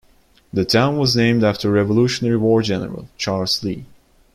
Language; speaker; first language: English; non-native, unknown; Turkish